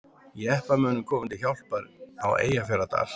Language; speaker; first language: Icelandic; native; Icelandic